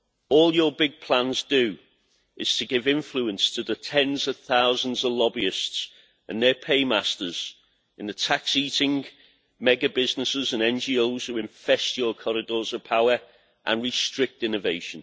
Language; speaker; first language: English; native; English